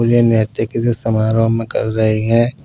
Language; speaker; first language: Hindi; non-native, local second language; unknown